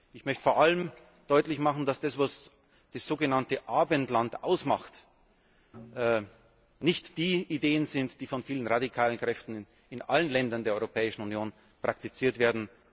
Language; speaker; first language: German; native; German